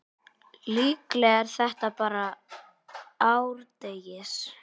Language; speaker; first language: Icelandic; native; Icelandic